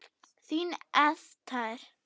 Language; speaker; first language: Icelandic; non-native, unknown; German